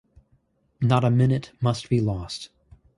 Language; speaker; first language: English; native; English